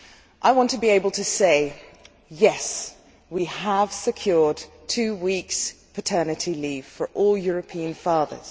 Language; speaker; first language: English; non-native, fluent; Dutch